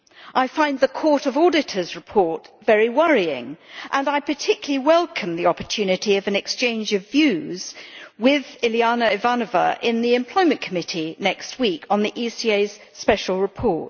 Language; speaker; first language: English; native; English